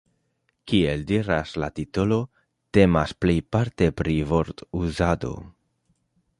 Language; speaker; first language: Esperanto; non-native, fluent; Spanish